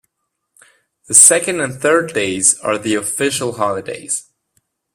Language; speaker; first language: English; non-native, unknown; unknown